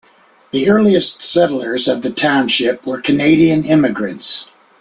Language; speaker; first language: English; native; English